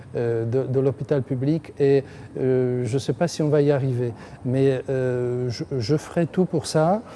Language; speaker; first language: French; non-native, fluent; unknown